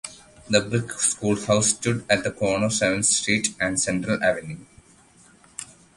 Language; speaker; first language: English; non-native, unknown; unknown